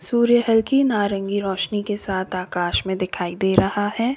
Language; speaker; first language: Hindi; native; Hindi